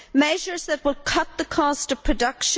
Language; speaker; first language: English; native; English